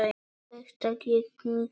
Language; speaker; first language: Icelandic; non-native, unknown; Polish